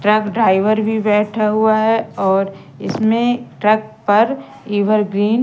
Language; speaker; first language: Hindi; native; Hindi